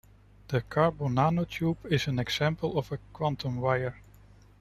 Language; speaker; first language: English; non-native, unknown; Dutch